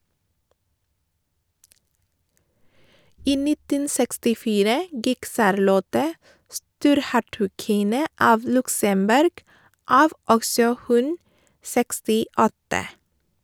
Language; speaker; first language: Norwegian; non-native, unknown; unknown